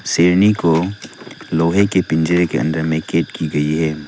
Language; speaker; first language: Hindi; non-native, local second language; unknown